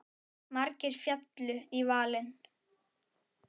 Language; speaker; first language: Icelandic; native; Icelandic